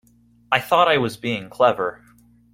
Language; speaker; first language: English; native; English